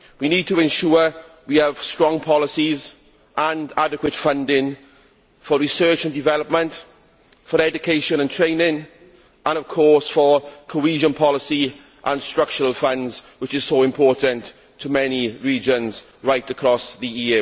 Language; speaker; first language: English; native; English